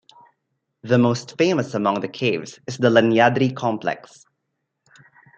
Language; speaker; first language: English; non-native, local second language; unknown